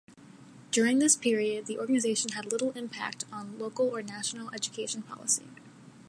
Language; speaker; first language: English; native; English